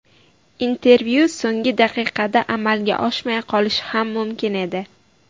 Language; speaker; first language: Uzbek; native; Uzbek